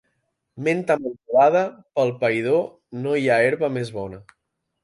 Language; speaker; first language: Catalan; native; Catalan